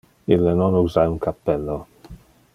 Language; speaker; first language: Interlingua; non-native, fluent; Dutch